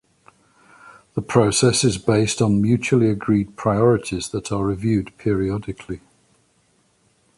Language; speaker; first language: English; native; English